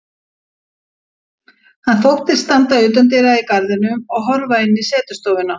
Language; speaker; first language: Icelandic; native; Icelandic